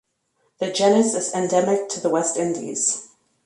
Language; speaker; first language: English; native; English